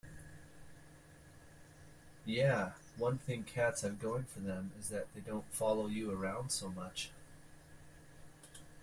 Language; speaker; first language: English; native; English